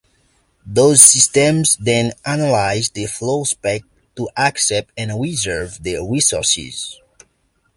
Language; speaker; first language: English; native; English